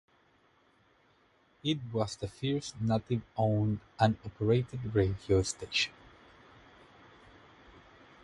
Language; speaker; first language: English; non-native, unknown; Spanish